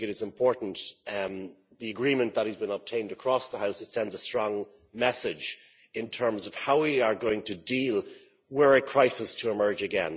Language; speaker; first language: English; native; English